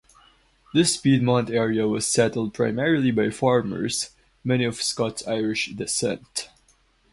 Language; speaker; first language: English; non-native, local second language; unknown